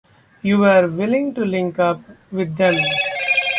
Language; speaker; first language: English; non-native, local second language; Marathi